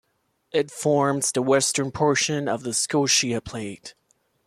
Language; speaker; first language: English; non-native, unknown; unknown